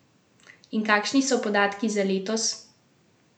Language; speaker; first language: Slovenian; native; Slovenian